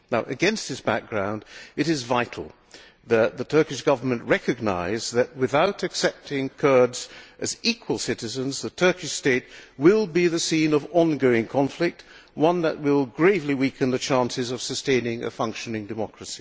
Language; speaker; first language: English; non-native, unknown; Hungarian